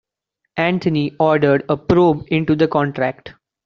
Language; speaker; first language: English; non-native, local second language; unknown